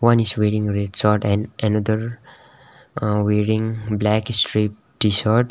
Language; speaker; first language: English; non-native, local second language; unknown